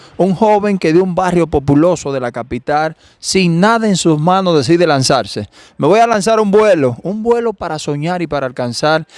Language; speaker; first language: Spanish; native; Spanish